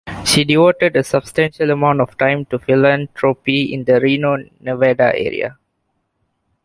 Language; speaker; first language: English; non-native, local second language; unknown